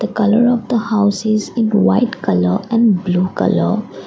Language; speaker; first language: English; non-native, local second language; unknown